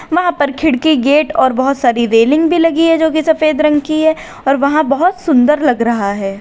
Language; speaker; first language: Hindi; native; Hindi